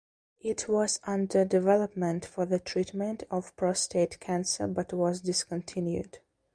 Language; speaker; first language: English; non-native, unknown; Belarusian